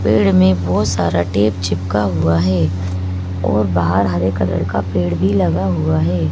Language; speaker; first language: Hindi; native; Hindi